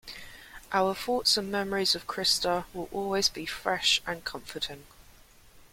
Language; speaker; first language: English; native; English